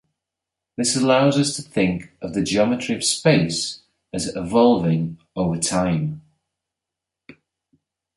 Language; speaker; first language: English; native; English